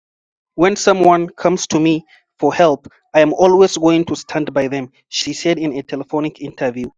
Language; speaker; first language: English; non-native, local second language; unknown